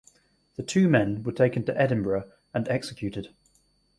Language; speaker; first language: English; native; English